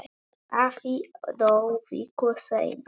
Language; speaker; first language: Icelandic; non-native, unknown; Polish